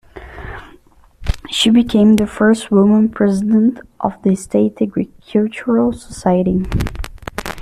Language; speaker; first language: English; non-native, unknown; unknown